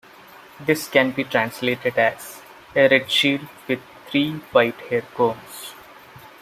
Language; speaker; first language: English; non-native, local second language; Malayalam